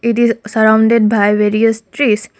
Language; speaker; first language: English; non-native, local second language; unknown